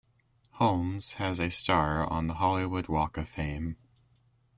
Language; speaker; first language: English; native; English